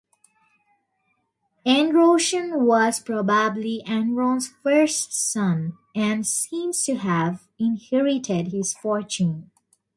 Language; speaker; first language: English; non-native, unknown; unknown